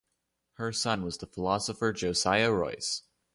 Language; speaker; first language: English; native; English